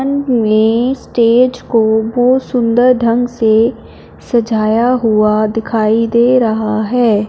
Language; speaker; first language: Hindi; non-native, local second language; Punjabi